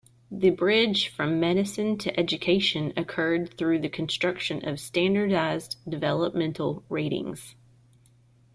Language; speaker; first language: English; native; English